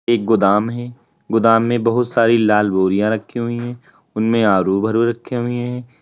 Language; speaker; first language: Hindi; native; Hindi